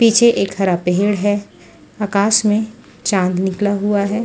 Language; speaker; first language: Hindi; non-native, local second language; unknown